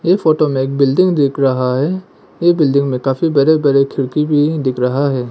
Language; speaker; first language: Hindi; non-native, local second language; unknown